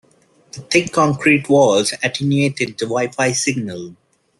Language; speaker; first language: English; non-native, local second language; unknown